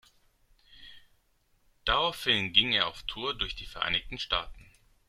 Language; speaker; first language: German; non-native, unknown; Greek